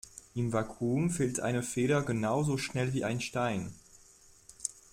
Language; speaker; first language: German; non-native, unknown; French